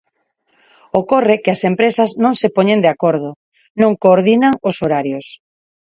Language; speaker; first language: Galician; non-native, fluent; Spanish